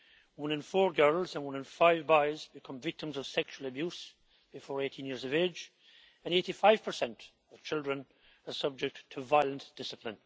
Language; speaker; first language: English; native; English